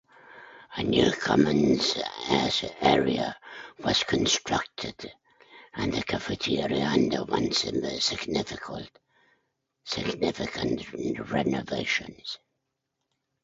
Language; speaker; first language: English; native; English